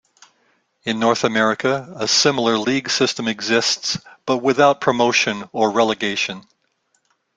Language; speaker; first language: English; native; English